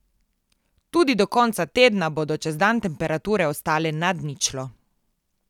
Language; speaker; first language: Slovenian; native; Slovenian